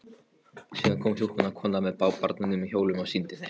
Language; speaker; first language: Icelandic; non-native, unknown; Polish